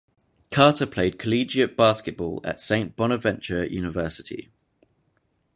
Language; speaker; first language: English; native; English